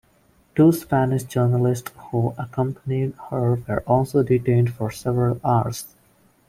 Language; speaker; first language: English; non-native, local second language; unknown